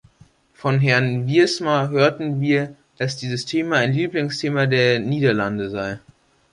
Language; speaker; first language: German; native; German